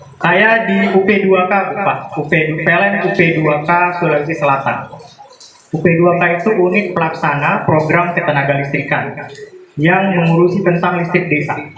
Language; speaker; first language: Indonesian; native; Indonesian